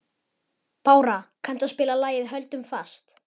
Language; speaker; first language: Icelandic; native; Icelandic